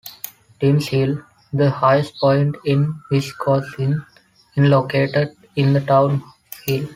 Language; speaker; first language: English; non-native, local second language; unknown